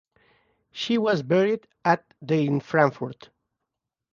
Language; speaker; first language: English; non-native, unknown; Catalan